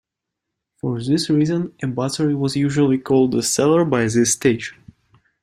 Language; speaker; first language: English; non-native, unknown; Russian